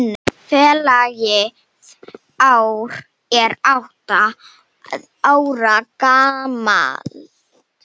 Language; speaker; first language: Icelandic; non-native, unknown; Slovenian